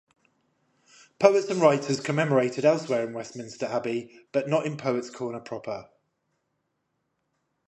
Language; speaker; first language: English; native; English